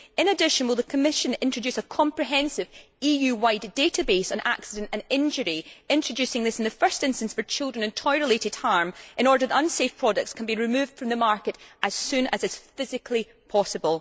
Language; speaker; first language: English; native; English